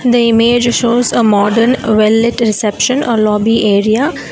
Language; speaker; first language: English; non-native, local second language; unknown